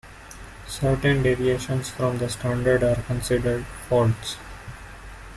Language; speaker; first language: English; non-native, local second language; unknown